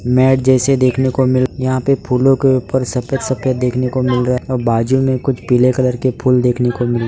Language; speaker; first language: Hindi; non-native, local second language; Gujarati